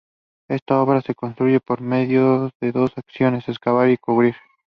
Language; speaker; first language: English; non-native, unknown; Spanish